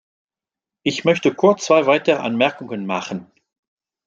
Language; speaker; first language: German; non-native, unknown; French